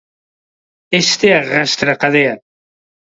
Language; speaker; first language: Galician; non-native, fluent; Spanish